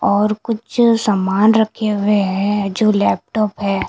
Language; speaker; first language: Hindi; non-native, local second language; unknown